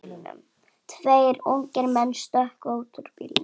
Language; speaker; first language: Icelandic; native; Icelandic